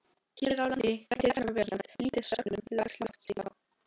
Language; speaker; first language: Icelandic; non-native, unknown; Albanian